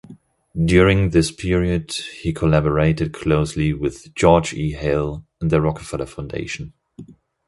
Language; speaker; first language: English; non-native, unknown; German